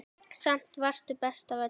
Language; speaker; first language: Icelandic; native; Icelandic